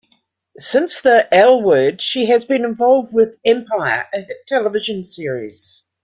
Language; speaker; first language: English; native; English